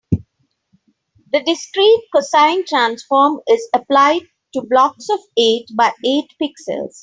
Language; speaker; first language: English; non-native, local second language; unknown